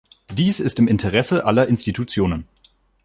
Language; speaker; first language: German; native; German